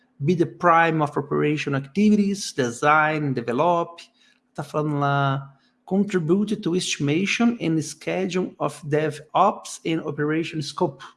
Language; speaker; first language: English; non-native, fluent; Portuguese